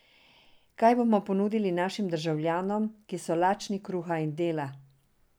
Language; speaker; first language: Slovenian; non-native, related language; Serbian